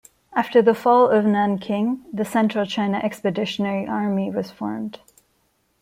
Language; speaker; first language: English; non-native, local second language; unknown